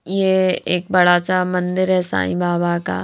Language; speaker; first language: Hindi; native; Hindi